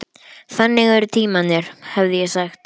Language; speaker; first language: Icelandic; native; Icelandic